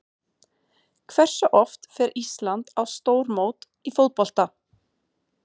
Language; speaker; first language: Icelandic; non-native, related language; Swedish